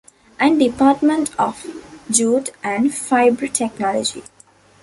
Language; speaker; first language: English; non-native, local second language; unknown